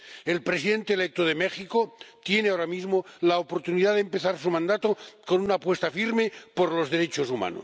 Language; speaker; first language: Spanish; non-native, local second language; Catalan